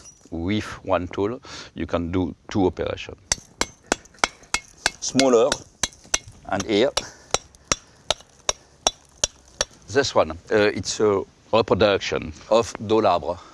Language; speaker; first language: English; non-native, learner; French